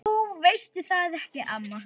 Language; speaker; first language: Icelandic; native; Icelandic